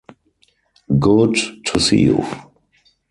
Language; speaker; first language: English; non-native, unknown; German